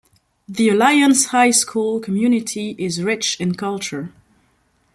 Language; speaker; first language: English; non-native, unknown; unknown